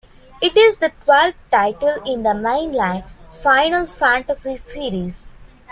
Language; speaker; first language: English; non-native, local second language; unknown